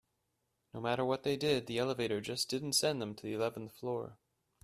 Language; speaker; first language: English; native; English